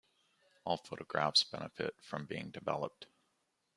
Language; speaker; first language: English; native; English